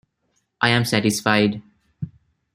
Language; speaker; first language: English; non-native, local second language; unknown